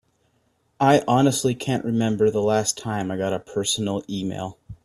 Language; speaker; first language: English; native; English